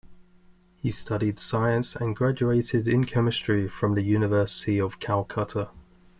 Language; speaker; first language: English; native; English